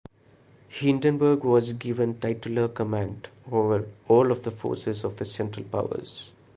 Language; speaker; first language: English; non-native, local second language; Malayalam